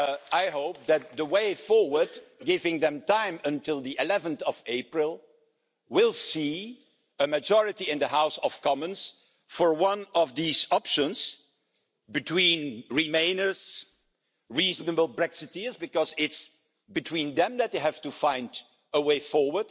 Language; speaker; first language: English; non-native, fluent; Dutch